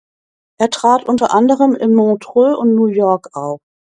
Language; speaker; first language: German; native; German